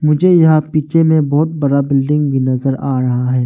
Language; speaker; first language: Hindi; early bilingual, other home language; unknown